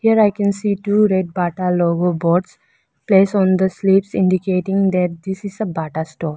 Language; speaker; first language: English; non-native, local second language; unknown